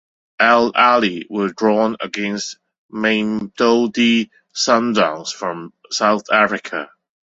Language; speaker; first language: English; non-native, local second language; Cantonese